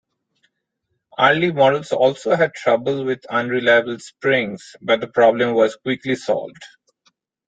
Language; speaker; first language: English; non-native, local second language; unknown